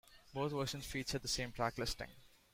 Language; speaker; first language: English; non-native, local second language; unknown